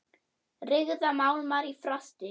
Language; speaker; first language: Icelandic; non-native, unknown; German